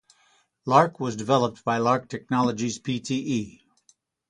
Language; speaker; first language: English; native; English